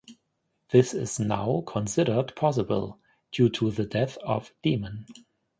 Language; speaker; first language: English; non-native, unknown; German